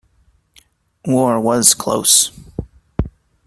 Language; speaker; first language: English; native; English